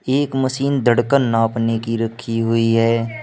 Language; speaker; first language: Hindi; native; Hindi